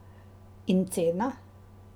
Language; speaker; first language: Slovenian; native; Slovenian